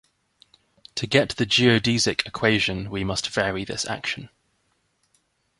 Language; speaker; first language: English; native; English